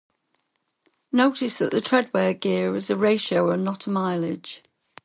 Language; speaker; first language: English; native; English